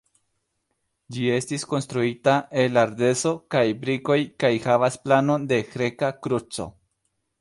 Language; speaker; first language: Esperanto; non-native, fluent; Spanish